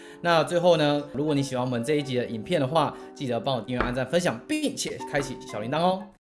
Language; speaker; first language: Chinese; native; Chinese